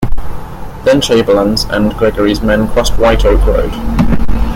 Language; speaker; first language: English; native; English